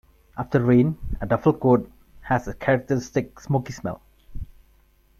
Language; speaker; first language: English; non-native, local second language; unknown